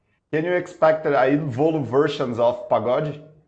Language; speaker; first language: English; non-native, fluent; Portuguese